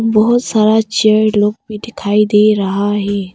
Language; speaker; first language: Hindi; early bilingual, other home language; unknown